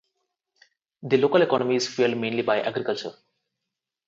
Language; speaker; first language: English; non-native, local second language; Telugu